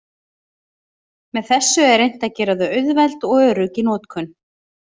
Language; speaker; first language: Icelandic; native; Icelandic